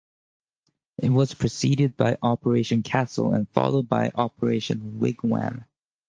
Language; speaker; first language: English; native; English